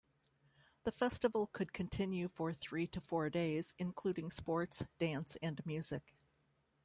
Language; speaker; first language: English; native; English